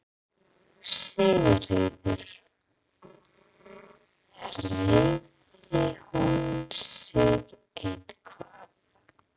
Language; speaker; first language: Icelandic; non-native, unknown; English